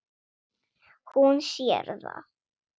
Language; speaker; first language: Icelandic; non-native, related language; Swedish